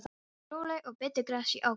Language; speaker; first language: Icelandic; non-native, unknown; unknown